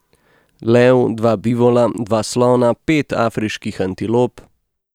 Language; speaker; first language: Slovenian; native; Slovenian